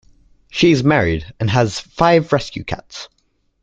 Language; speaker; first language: English; native; English